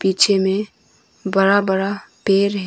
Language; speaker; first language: Hindi; non-native, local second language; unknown